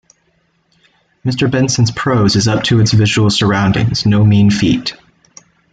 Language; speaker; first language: English; native; English